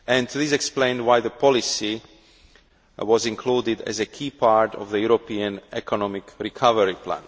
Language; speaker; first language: English; non-native, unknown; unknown